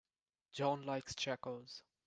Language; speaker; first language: English; non-native, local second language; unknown